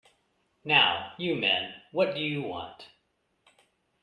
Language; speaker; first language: English; native; English